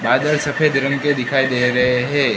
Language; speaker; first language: Hindi; non-native, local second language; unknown